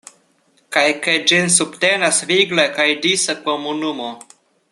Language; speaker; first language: Esperanto; non-native, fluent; Russian